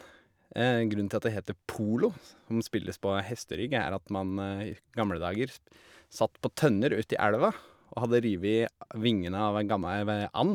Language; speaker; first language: Norwegian; native; Norwegian